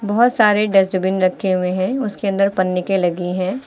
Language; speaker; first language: Hindi; native; Hindi